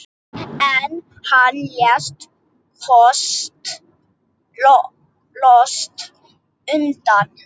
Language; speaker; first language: Icelandic; non-native, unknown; English